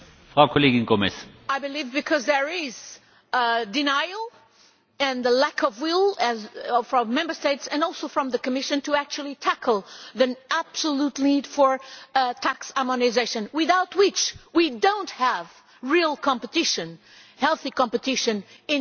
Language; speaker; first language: English; non-native, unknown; Portuguese